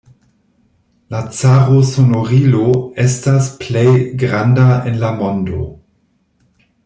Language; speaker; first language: Esperanto; non-native, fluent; German